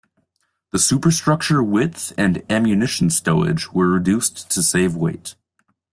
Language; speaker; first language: English; native; English